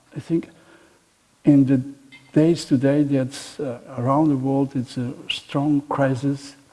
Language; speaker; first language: English; non-native, fluent; Catalan